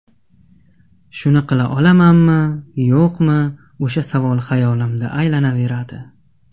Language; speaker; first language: Uzbek; non-native, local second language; Tajik